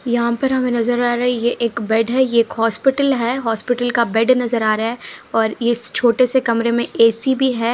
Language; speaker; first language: Hindi; non-native, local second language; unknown